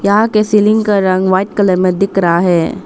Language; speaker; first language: Hindi; non-native, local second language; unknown